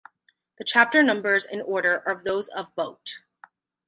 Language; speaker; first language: English; native; English